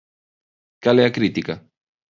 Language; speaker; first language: Galician; non-native, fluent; Spanish